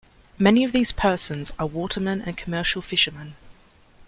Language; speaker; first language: English; native; English